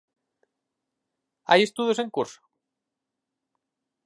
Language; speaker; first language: Galician; native; Galician